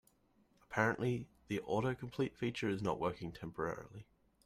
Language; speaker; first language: English; native; English